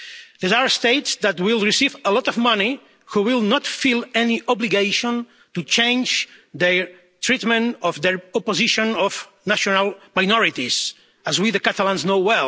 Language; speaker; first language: English; non-native, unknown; Catalan